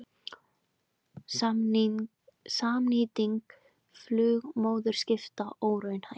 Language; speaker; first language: Icelandic; native; Icelandic